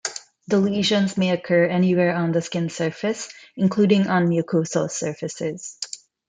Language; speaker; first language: English; non-native, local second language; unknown